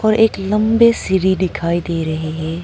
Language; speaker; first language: Hindi; non-native, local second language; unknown